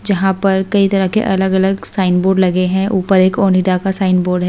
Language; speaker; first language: Hindi; native; Hindi